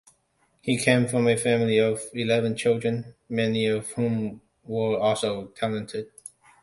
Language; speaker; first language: English; non-native, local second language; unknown